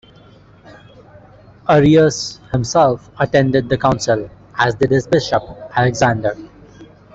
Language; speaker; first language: English; non-native, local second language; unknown